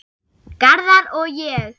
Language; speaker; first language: Icelandic; non-native, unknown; German